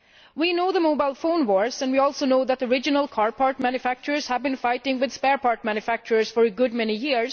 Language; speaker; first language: English; non-native, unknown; Swedish